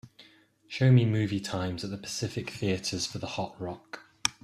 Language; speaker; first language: English; native; English